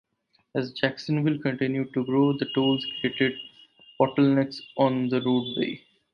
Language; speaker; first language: English; non-native, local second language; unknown